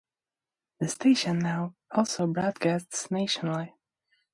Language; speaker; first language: English; native; English